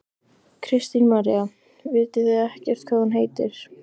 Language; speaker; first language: Icelandic; native; Icelandic